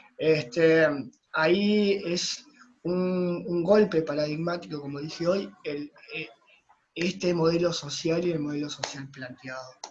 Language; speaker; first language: Spanish; native; Spanish